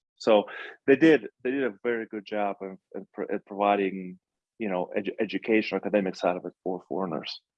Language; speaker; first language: English; non-native, fluent; Russian